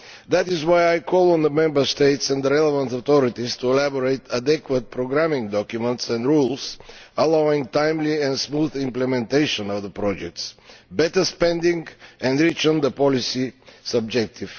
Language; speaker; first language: English; non-native, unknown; Bulgarian